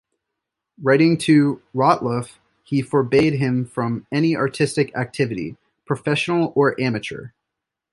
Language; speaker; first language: English; native; English